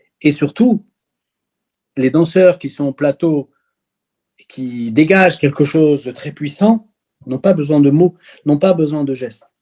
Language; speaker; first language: French; early bilingual, other home language; Arabic